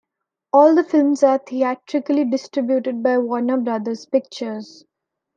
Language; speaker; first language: English; non-native, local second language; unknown